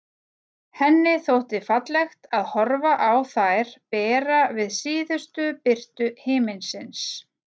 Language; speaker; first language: Icelandic; native; Icelandic